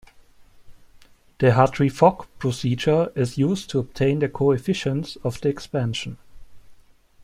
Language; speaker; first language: English; non-native, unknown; German